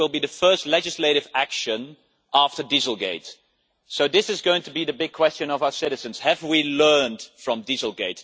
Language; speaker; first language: English; non-native, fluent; Dutch